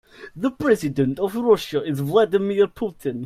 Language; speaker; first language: English; native; English